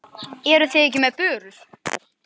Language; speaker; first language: Icelandic; native; Icelandic